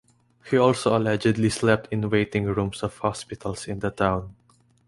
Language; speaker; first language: English; non-native, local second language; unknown